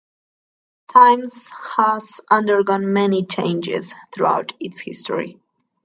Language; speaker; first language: English; non-native, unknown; Spanish